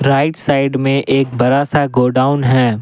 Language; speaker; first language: Hindi; non-native, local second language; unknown